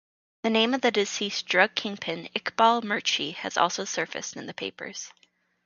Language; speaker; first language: English; native; English